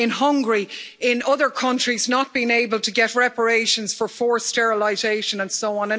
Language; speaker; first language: English; native; English